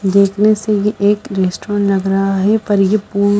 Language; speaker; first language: Hindi; non-native, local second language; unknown